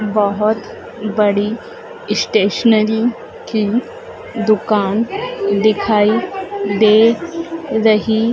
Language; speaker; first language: Hindi; native; Hindi